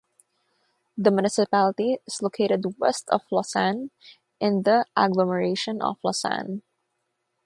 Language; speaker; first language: English; non-native, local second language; Filipino